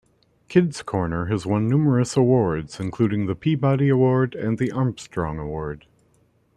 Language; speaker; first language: English; native; English